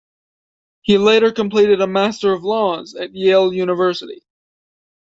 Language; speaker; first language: English; native; English